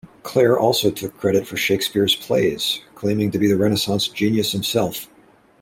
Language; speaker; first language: English; native; English